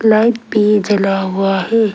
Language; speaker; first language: Hindi; early bilingual, other home language; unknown